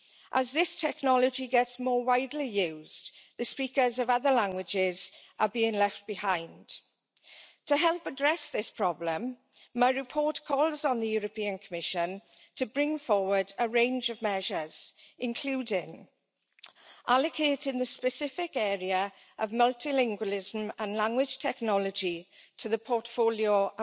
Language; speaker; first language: English; native; English